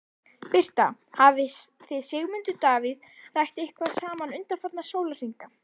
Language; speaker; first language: Icelandic; native; Icelandic